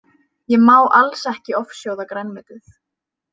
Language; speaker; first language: Icelandic; native; Icelandic